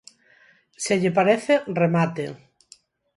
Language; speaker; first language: Galician; non-native, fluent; Spanish